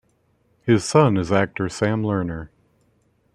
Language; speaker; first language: English; native; English